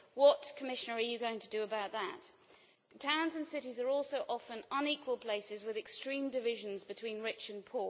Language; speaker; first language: English; native; English